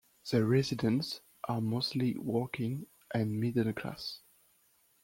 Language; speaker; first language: English; non-native, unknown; French